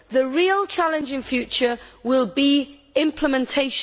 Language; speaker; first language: English; native; English